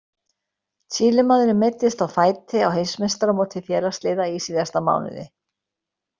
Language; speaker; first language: Icelandic; native; Icelandic